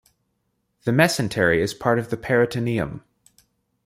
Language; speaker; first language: English; native; English